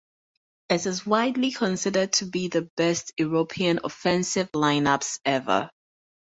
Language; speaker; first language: English; native; English